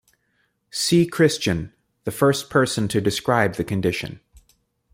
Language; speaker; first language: English; native; English